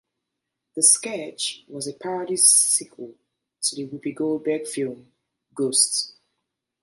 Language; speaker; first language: English; native; English